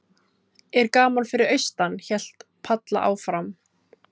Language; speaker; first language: Icelandic; non-native, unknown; Filipino